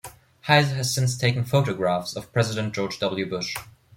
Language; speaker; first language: English; non-native, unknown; German